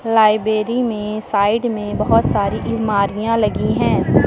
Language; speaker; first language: Hindi; native; Hindi